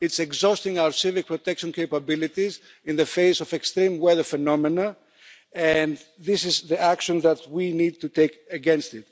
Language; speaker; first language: English; non-native, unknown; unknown